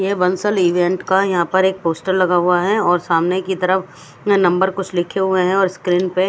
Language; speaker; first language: Hindi; non-native, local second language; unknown